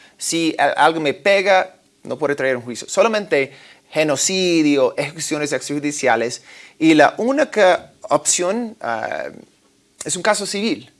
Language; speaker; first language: Spanish; non-native, fluent; English